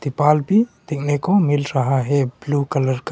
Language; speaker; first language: Hindi; non-native, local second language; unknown